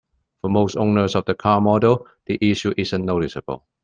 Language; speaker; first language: English; non-native, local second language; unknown